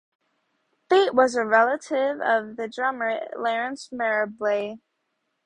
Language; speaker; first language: English; native; English